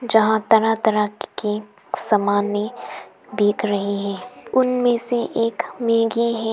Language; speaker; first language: Hindi; non-native, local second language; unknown